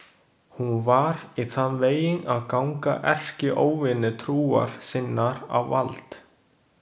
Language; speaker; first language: Icelandic; non-native, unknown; Chinese